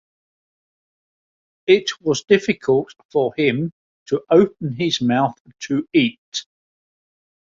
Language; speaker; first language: English; native; English